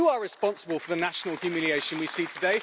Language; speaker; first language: English; native; English